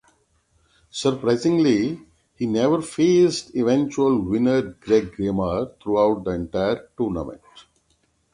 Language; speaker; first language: English; non-native, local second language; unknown